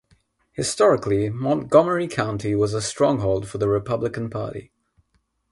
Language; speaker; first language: English; non-native, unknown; Nepali